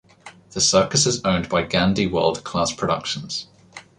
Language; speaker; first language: English; native; English